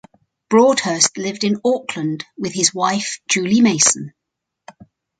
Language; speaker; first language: English; native; English